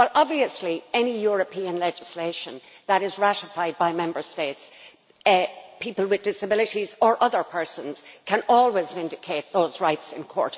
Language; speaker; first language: English; native; English